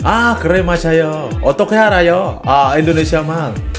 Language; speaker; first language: Korean; non-native, fluent; Indonesian